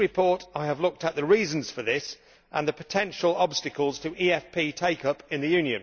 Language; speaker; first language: English; native; English